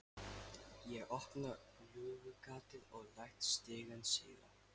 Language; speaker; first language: Icelandic; non-native, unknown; Lithuanian